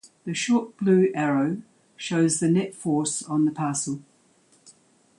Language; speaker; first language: English; native; English